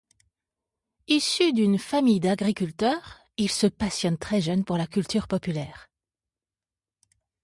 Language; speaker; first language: French; native; French